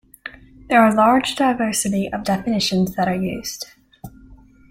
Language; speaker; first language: English; native; English